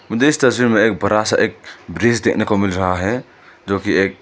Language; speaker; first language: Hindi; non-native, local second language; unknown